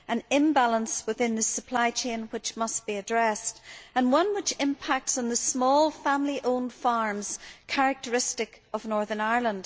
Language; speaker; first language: English; native; English